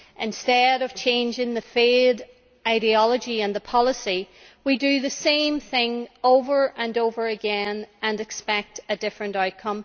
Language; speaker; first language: English; native; English